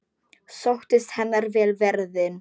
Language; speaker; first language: Icelandic; non-native, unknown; Polish